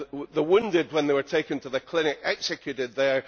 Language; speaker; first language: English; native; English